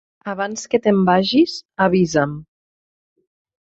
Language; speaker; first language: Catalan; native; Catalan